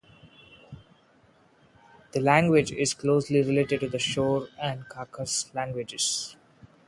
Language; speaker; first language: English; non-native, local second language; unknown